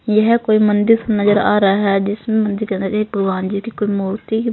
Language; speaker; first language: Hindi; non-native, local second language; Punjabi